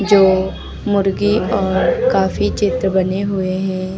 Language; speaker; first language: Hindi; native; Hindi